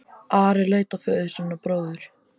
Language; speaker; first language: Icelandic; native; Icelandic